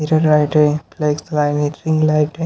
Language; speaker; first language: Hindi; native; Hindi